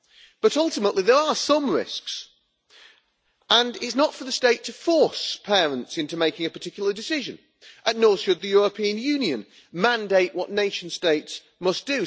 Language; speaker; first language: English; native; English